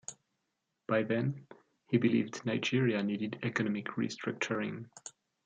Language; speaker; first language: English; non-native, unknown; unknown